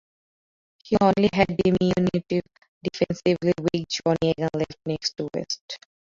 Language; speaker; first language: English; non-native, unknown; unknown